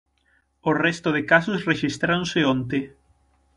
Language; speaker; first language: Galician; native; Galician